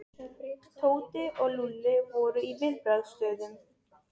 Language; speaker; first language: Icelandic; non-native, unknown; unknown